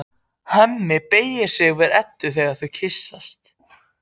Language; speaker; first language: Icelandic; non-native, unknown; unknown